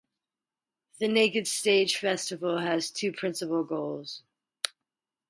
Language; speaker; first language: English; native; English